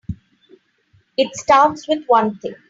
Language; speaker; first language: English; non-native, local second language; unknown